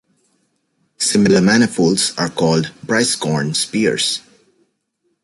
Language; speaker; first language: English; native; English